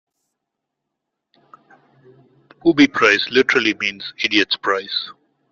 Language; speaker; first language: English; non-native, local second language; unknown